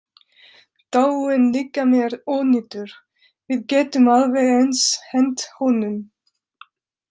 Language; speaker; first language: Icelandic; non-native, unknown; French